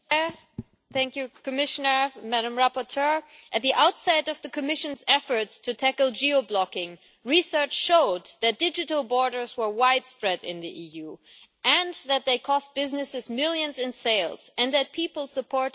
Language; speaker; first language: English; non-native, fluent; German